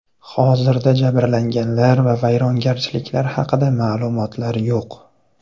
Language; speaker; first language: Uzbek; native; Uzbek